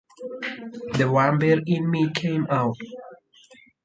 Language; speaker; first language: English; non-native, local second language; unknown